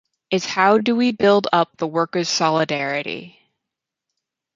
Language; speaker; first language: English; native; English